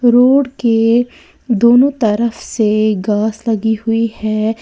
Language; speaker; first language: Hindi; native; Hindi